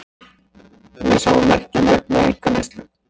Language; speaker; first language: Icelandic; native; Icelandic